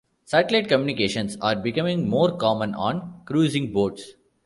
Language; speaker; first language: English; non-native, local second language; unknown